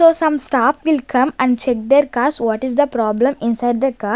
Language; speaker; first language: English; non-native, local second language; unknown